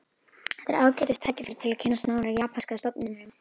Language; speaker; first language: Icelandic; native; Icelandic